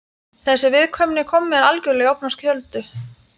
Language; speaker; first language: Icelandic; non-native, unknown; Lithuanian